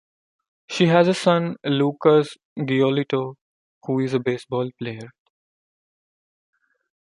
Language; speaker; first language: English; non-native, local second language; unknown